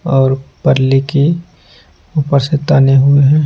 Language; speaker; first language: Hindi; non-native, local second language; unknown